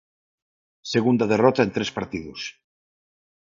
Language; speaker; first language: Galician; non-native, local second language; Spanish